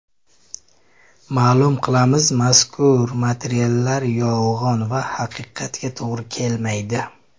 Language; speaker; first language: Uzbek; native; Uzbek